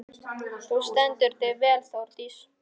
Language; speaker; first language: Icelandic; non-native, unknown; Polish